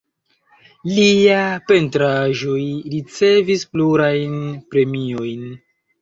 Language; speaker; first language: Esperanto; non-native, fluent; Chinese